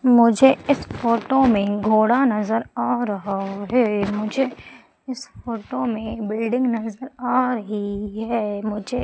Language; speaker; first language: Hindi; native; Hindi